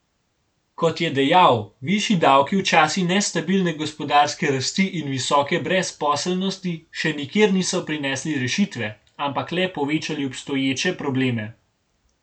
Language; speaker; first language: Slovenian; native; Slovenian